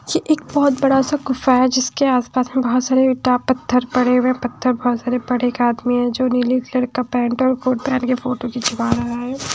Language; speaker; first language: Hindi; non-native, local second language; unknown